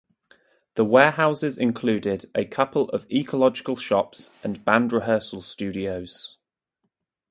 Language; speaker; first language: English; native; English